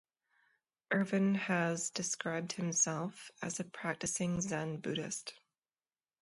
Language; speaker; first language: English; native; English